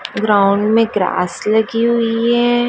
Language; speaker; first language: Hindi; native; Hindi